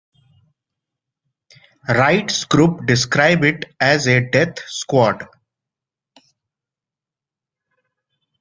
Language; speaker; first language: English; non-native, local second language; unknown